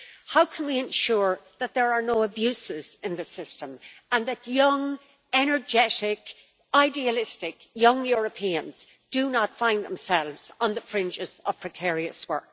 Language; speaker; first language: English; native; English